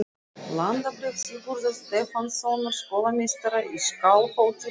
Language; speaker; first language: Icelandic; non-native, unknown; Russian